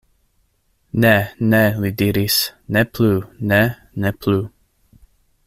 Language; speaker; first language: Esperanto; non-native, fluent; English